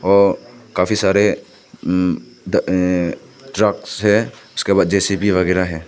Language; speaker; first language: Hindi; non-native, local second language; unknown